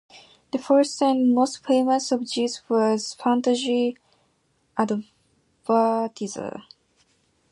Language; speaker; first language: English; non-native, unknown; Japanese